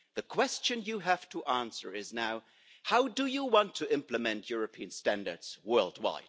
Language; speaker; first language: English; non-native, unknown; German